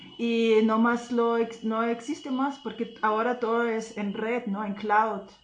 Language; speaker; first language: Spanish; non-native, fluent; German